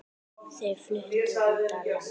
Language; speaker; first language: Icelandic; native; Icelandic